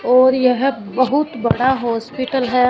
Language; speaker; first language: Hindi; non-native, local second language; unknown